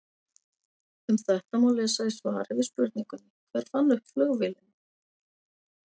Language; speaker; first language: Icelandic; native; Icelandic